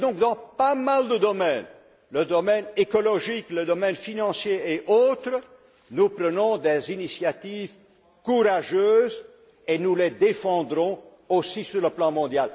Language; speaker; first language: French; non-native, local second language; Dutch